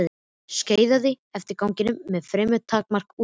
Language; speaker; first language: Icelandic; native; Icelandic